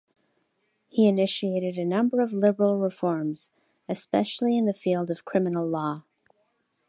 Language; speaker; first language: English; native; English